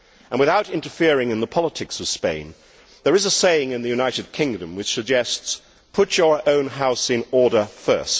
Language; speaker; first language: English; native; English